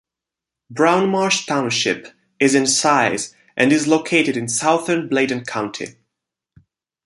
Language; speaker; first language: English; non-native, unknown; Italian